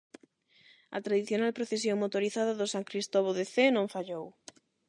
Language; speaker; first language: Galician; non-native, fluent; Spanish